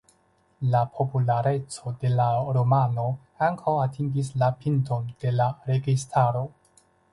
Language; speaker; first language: Esperanto; non-native, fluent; Chinese